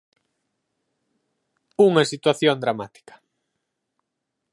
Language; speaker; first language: Galician; native; Galician